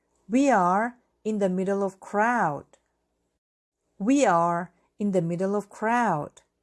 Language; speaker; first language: English; non-native, fluent; Korean